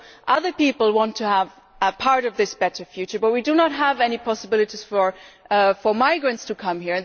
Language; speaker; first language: English; non-native, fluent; German